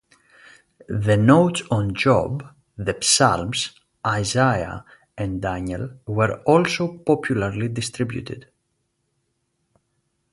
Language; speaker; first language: English; non-native, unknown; Greek